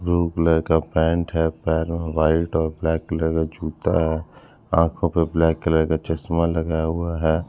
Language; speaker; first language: Hindi; non-native, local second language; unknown